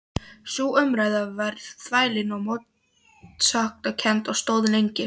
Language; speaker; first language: Icelandic; non-native, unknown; Polish